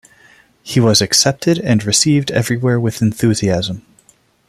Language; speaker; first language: English; non-native, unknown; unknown